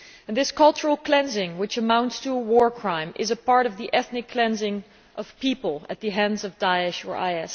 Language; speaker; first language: English; non-native, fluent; Dutch